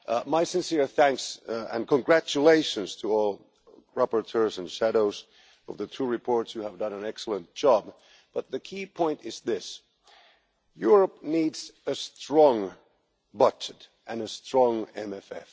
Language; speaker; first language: English; non-native, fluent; Finnish